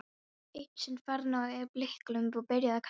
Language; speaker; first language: Icelandic; non-native, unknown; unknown